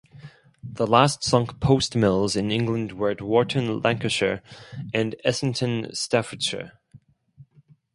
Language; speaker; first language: English; non-native, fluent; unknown